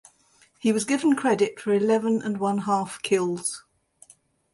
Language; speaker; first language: English; native; English